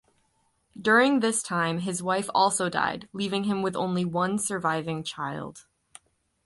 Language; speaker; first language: English; native; English